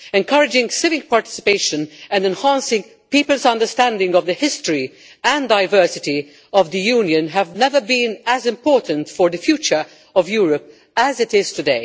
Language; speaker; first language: English; non-native, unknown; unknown